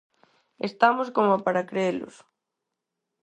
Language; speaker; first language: Galician; non-native, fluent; Spanish